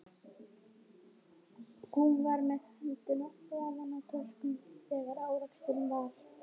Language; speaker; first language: Icelandic; non-native, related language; Swedish